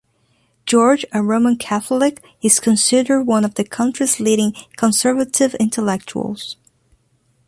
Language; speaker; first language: English; non-native, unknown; Portuguese